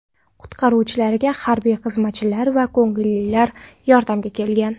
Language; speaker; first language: Uzbek; non-native, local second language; Kara-Kalpak